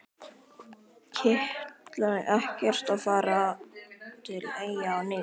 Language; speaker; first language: Icelandic; native; Icelandic